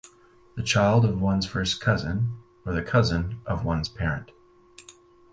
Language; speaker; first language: English; native; English